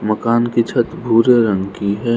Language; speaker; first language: Hindi; non-native, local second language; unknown